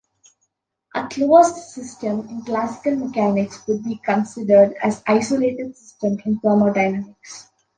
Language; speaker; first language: English; non-native, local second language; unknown